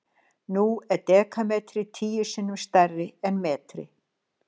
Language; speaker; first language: Icelandic; native; Icelandic